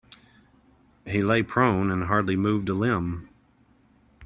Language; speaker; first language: English; native; English